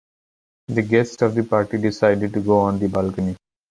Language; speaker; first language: English; non-native, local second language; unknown